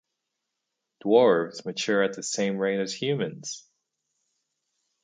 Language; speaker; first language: English; native; English